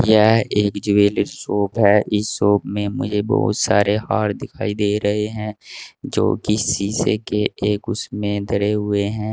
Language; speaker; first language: Hindi; native; Hindi